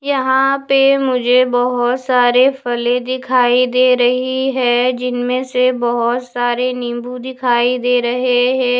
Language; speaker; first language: Hindi; non-native, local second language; Punjabi